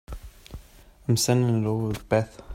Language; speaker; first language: English; non-native, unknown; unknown